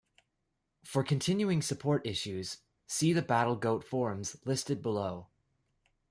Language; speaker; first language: English; native; English